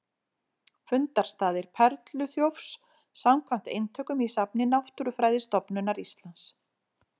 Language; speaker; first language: Icelandic; native; Icelandic